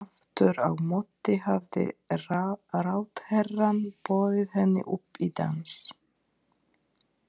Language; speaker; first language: Icelandic; non-native, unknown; Polish